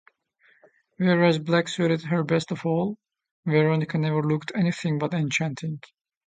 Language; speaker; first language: English; non-native, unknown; Turkish